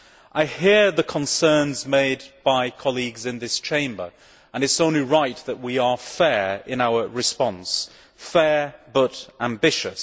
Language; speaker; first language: English; native; English